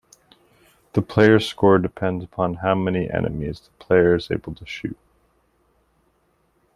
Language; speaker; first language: English; native; English